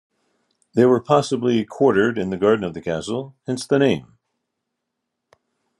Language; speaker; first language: English; native; English